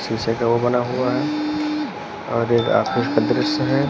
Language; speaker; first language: Hindi; native; Hindi